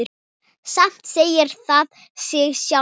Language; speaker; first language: Icelandic; non-native, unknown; Thai